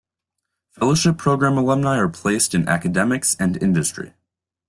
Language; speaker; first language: English; native; English